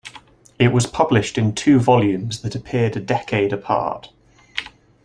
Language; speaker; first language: English; native; English